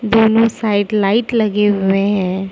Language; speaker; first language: Hindi; non-native, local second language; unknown